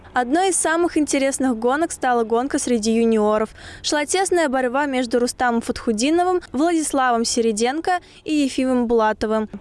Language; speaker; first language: Russian; native; Russian